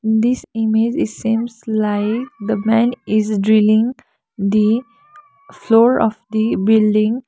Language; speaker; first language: English; non-native, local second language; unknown